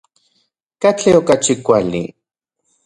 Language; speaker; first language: Central Puebla Nahuatl; non-native, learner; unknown